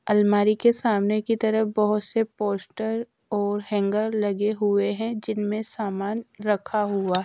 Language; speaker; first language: Hindi; native; Hindi